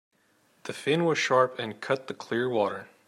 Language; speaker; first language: English; native; English